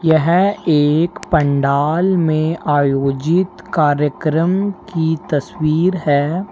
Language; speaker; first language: Hindi; native; Hindi